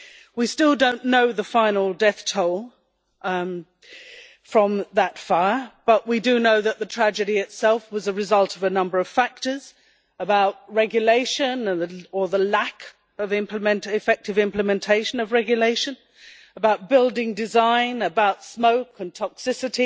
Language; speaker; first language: English; native; English